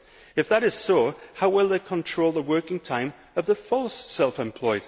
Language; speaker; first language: English; native; English